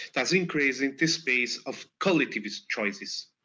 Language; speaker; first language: English; non-native, fluent; Italian